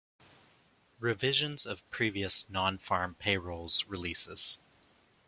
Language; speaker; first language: English; native; English